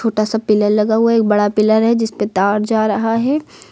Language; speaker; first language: Hindi; native; Hindi